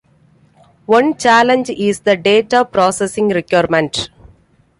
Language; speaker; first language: English; non-native, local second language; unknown